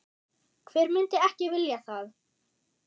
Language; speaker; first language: Icelandic; non-native, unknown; German